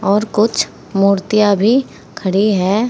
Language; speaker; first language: Hindi; native; Hindi